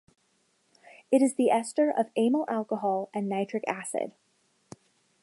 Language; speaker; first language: English; native; English